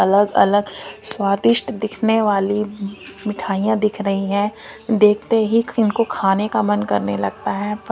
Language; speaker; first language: Hindi; non-native, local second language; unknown